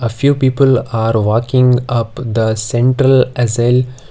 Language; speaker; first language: English; non-native, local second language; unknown